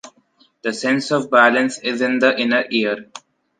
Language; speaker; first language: English; non-native, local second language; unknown